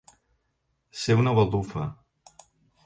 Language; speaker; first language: Catalan; native; Catalan